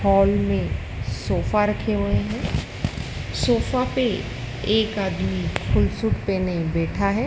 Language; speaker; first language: Hindi; native; Hindi